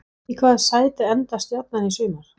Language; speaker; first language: Icelandic; non-native, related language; Danish